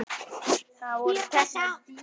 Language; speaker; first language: Icelandic; native; Icelandic